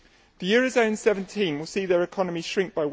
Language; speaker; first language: English; native; English